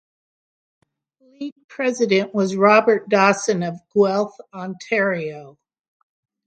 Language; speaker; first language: English; native; English